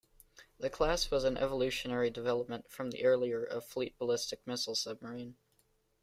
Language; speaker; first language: English; native; English